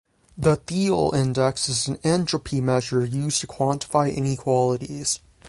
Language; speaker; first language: English; native; English